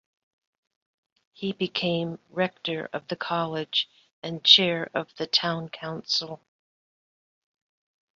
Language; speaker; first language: English; native; English